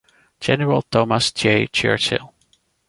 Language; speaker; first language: English; non-native, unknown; Dutch